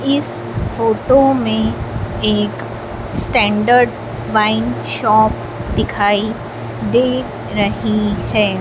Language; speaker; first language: Hindi; native; Hindi